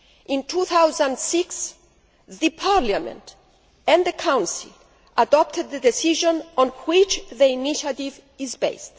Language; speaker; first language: English; non-native, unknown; Greek